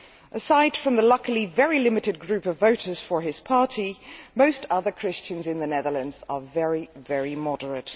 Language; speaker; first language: English; non-native, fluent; Dutch